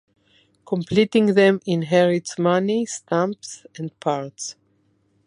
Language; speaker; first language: English; non-native, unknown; Spanish